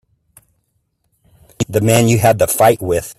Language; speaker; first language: English; native; English